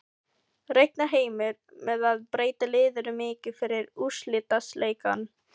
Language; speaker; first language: Icelandic; non-native, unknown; Filipino